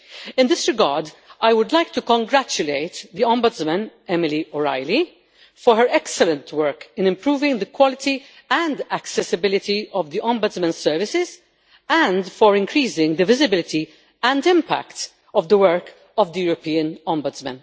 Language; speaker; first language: English; non-native, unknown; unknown